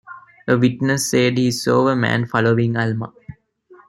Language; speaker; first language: English; non-native, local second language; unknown